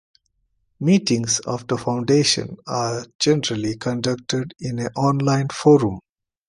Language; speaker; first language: English; non-native, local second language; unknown